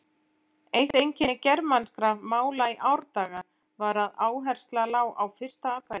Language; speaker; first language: Icelandic; native; Icelandic